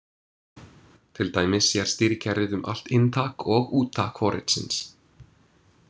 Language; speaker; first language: Icelandic; non-native, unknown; English